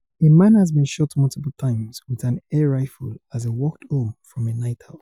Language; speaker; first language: English; non-native, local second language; Yoruba